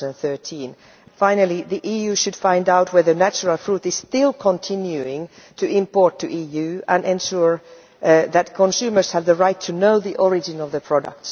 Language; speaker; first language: English; non-native, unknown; Finnish